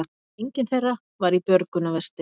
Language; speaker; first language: Icelandic; native; Icelandic